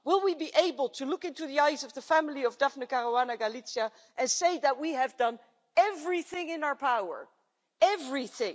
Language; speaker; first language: English; non-native, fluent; Dutch